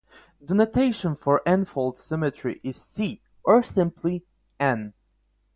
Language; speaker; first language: English; non-native, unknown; Polish